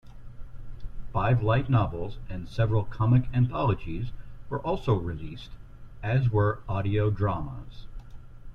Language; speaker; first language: English; native; English